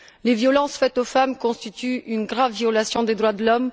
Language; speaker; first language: French; non-native, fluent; Bulgarian